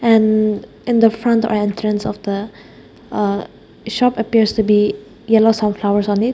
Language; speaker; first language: English; non-native, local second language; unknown